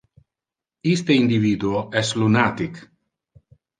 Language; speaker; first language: Interlingua; non-native, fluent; Italian